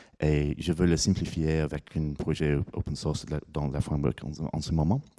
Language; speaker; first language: French; non-native, fluent; English